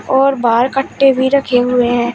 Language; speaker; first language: Hindi; native; Hindi